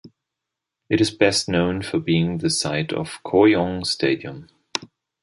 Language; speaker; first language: English; non-native, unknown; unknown